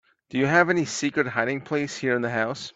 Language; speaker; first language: English; native; English